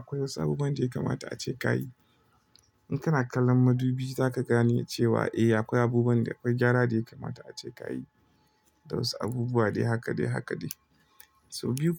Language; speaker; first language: Hausa; non-native, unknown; Igbo